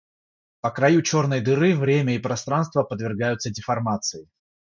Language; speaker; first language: Russian; non-native, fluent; Georgian